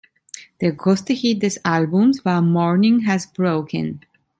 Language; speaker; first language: German; non-native, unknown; Italian